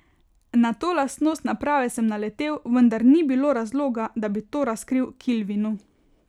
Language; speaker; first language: Slovenian; native; Slovenian